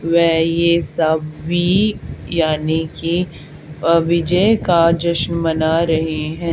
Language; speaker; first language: Hindi; native; Hindi